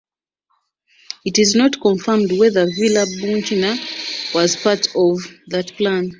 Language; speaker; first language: English; non-native, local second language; Ganda